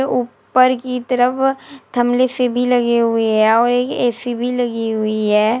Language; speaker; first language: Hindi; native; Hindi